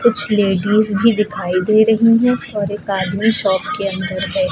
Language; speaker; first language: Hindi; native; Hindi